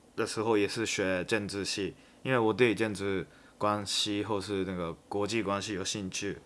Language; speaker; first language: Chinese; non-native, fluent; Japanese